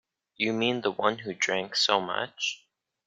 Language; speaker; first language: English; native; English